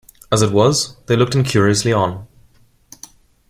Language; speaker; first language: English; non-native, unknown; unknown